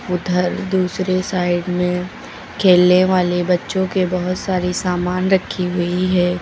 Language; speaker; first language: Hindi; native; Hindi